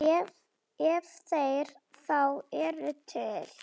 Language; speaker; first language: Icelandic; non-native, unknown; Slovak